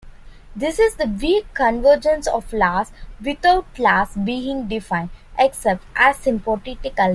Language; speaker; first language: English; non-native, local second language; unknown